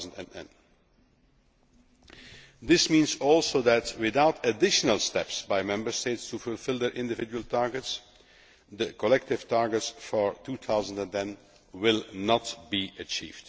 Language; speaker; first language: English; non-native, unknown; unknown